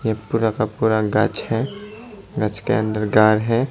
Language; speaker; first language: Hindi; non-native, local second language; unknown